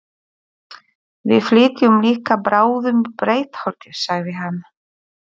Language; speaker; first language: Icelandic; non-native, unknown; Polish